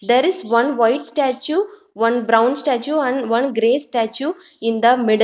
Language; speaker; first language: English; non-native, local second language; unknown